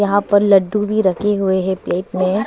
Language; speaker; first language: Hindi; non-native, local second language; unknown